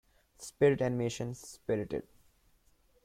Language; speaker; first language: English; non-native, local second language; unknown